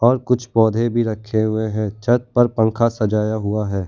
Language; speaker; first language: Hindi; non-native, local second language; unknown